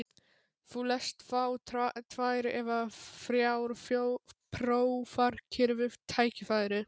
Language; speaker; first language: Icelandic; non-native, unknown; Polish